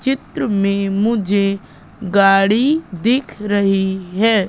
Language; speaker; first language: Hindi; native; Hindi